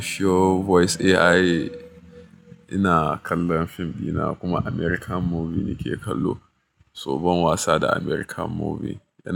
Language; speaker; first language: Hausa; native; Hausa